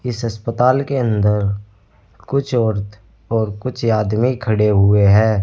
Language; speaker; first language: Hindi; native; Hindi